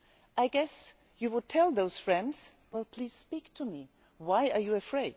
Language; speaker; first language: English; non-native, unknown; German